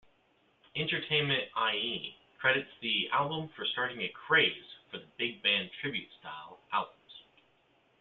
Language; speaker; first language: English; native; English